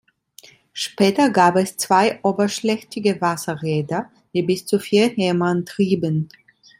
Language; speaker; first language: German; non-native, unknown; Italian